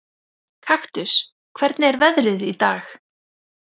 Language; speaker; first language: Icelandic; native; Icelandic